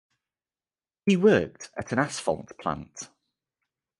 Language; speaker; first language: English; native; English